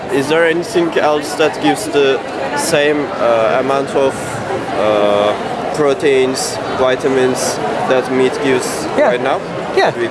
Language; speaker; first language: English; non-native, learner; Turkish